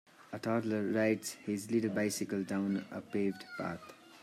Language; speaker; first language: English; non-native, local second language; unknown